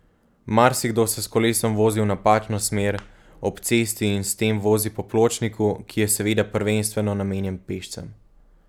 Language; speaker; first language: Slovenian; native; Slovenian